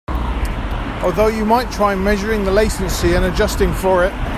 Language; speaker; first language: English; native; English